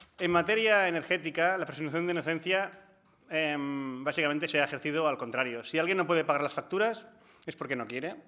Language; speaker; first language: Spanish; non-native, local second language; Catalan